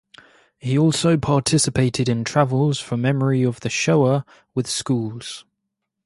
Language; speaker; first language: English; native; English